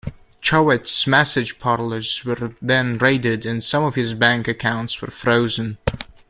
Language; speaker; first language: English; native; English